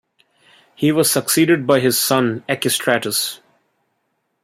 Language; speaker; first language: English; non-native, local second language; Bangla